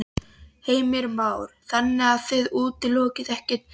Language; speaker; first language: Icelandic; non-native, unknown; Polish